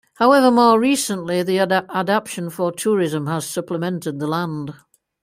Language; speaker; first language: English; native; English